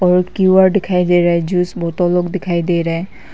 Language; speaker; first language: Hindi; non-native, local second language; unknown